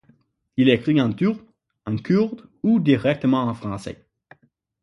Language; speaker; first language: French; non-native, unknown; English